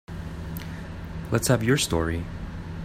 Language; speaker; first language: English; native; English